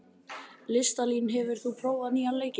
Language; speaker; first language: Icelandic; native; Icelandic